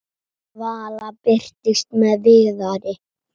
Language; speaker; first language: Icelandic; native; Icelandic